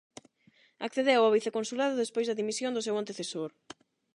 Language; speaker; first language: Galician; non-native, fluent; Spanish